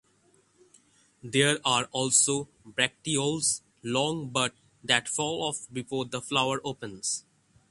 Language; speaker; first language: English; non-native, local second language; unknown